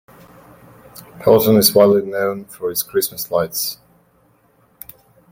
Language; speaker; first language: English; native; English